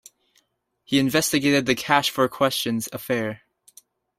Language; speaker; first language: English; native; English